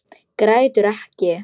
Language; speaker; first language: Icelandic; non-native, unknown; Polish